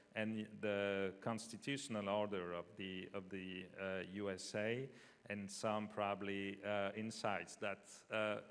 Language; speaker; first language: English; non-native, fluent; French